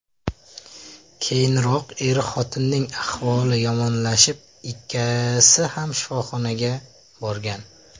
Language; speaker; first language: Uzbek; native; Uzbek